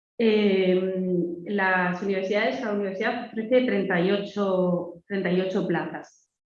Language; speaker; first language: Spanish; native; Spanish